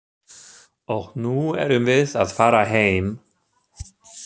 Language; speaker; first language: Icelandic; non-native, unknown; German